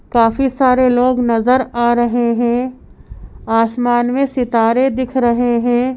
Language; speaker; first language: Hindi; native; Hindi